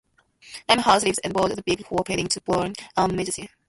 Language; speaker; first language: English; non-native, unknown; Japanese